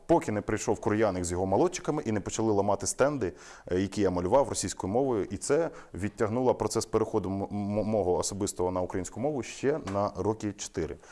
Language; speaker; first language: Ukrainian; non-native, local second language; Russian